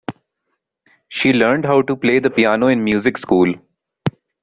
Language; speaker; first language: English; non-native, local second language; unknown